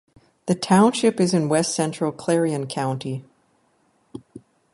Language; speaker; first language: English; native; English